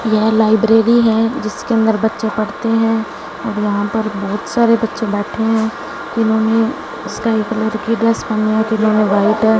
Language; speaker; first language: Hindi; non-native, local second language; Punjabi